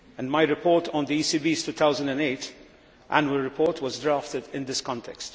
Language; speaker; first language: English; non-native, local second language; Maltese